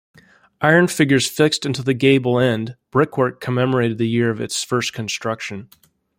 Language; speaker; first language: English; native; English